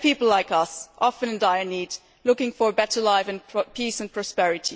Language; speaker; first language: English; non-native, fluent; German